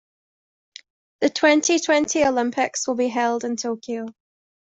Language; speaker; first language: English; native; English